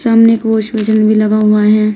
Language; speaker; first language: Hindi; native; Hindi